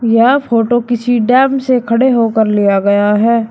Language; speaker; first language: Hindi; native; Hindi